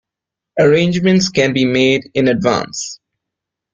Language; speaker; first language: English; non-native, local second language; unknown